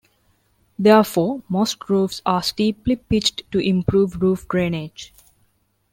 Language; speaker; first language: English; non-native, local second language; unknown